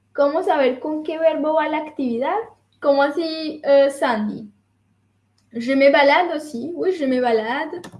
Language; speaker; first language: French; non-native, fluent; Spanish